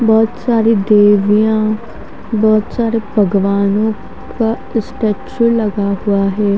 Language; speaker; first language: Hindi; native; Hindi